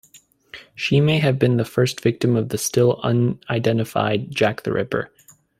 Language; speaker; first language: English; native; English